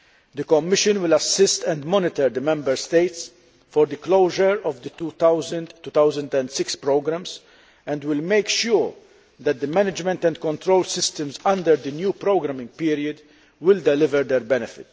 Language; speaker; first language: English; non-native, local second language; Maltese